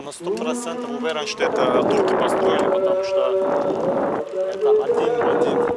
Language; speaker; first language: Russian; non-native, fluent; Turkish